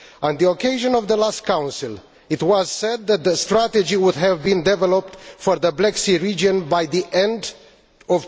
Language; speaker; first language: English; non-native, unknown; Romanian